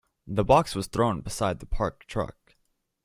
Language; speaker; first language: English; native; English